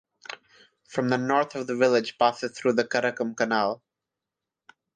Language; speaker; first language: English; non-native, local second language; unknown